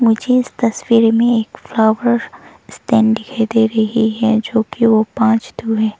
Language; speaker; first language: Hindi; non-native, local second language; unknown